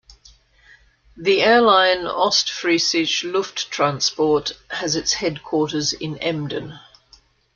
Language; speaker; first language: English; native; English